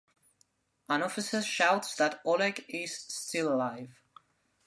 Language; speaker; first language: English; non-native, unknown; Spanish